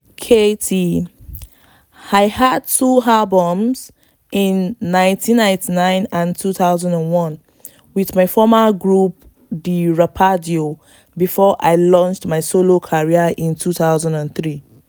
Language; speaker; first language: English; non-native, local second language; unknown